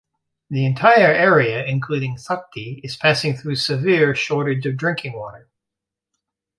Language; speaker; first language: English; native; English